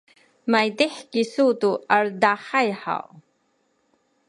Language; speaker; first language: Sakizaya; non-native, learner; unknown